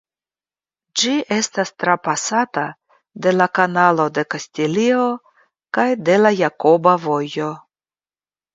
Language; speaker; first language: Esperanto; non-native, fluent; Russian